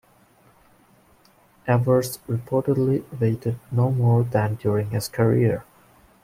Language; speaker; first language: English; non-native, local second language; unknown